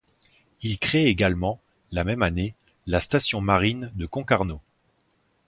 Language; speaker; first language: French; native; French